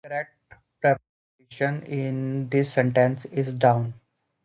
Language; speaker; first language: English; native; English